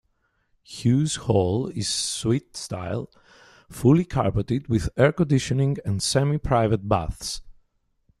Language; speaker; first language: English; native; English